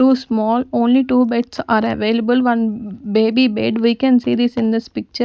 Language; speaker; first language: English; non-native, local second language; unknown